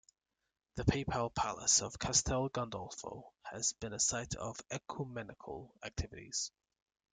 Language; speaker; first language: English; native; English